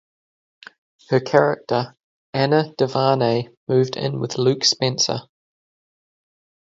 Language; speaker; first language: English; native; English